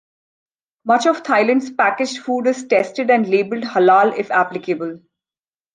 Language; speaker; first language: English; non-native, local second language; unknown